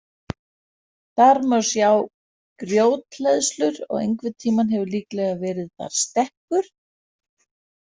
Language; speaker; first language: Icelandic; non-native, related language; Danish